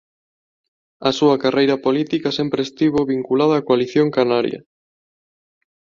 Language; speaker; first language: Galician; non-native, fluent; Spanish